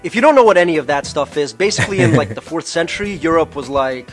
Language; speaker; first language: English; early bilingual, other home language; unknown